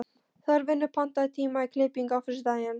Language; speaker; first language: Icelandic; non-native, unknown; Polish